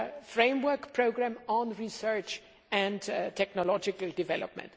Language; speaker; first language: English; non-native, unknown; German